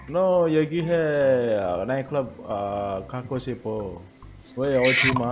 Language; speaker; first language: Korean; non-native, fluent; Indonesian